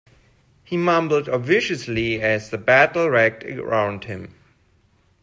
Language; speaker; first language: English; non-native, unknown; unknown